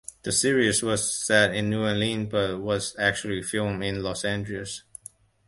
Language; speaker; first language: English; non-native, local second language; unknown